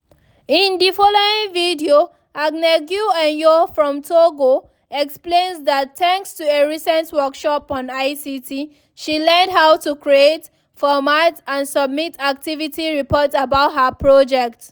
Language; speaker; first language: English; non-native, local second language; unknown